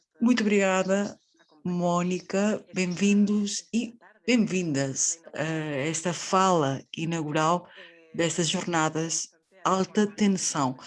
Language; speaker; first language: Portuguese; non-native, fluent; Spanish